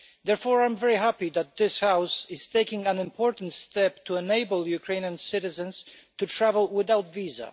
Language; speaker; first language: English; non-native, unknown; Polish